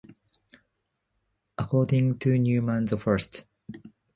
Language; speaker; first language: English; non-native, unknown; Japanese